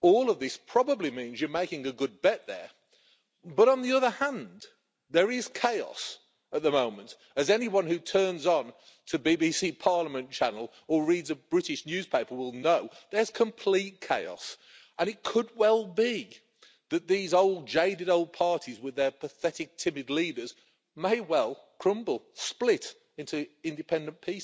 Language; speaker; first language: English; native; English